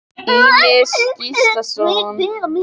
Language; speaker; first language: Icelandic; native; Icelandic